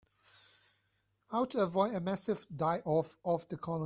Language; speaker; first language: English; non-native, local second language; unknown